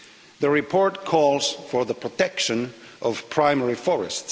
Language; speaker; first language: English; non-native, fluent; Finnish